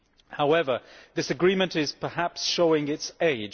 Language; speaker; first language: English; native; English